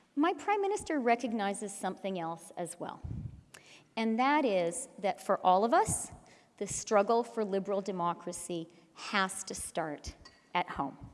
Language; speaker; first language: English; native; English